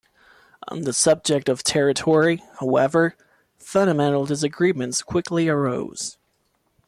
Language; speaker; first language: English; non-native, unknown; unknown